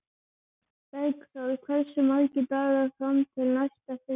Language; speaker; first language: Icelandic; native; Icelandic